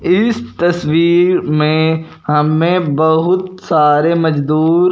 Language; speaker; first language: Hindi; non-native, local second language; Punjabi